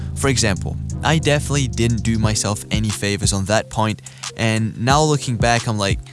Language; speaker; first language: English; native; English